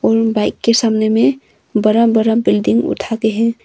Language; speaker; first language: Hindi; non-native, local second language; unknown